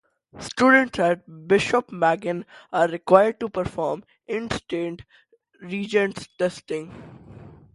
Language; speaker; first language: English; non-native, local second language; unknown